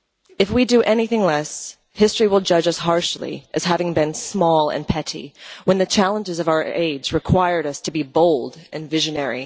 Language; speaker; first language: English; non-native, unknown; Dutch